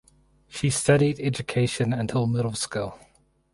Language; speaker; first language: English; native; English